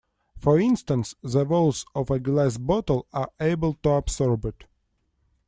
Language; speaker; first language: English; non-native, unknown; Russian